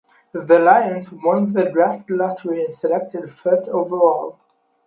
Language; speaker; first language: English; non-native, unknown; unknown